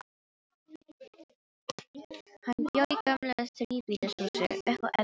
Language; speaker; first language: Icelandic; non-native, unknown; Filipino